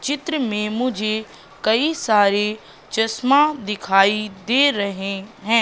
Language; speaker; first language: Hindi; native; Hindi